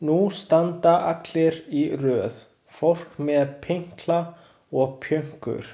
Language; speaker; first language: Icelandic; non-native, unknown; Chinese